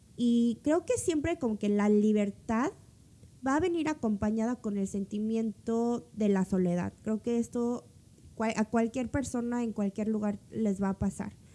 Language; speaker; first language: Spanish; early bilingual, other home language; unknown